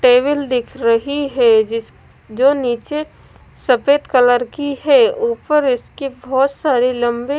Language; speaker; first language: Hindi; non-native, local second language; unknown